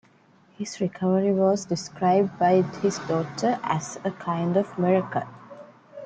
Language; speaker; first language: English; native; English